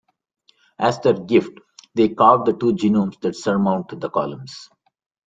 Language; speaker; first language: English; non-native, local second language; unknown